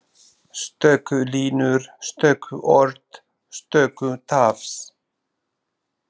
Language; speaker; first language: Icelandic; non-native, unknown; Slovak